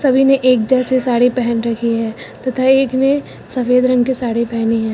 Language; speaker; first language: Hindi; native; Hindi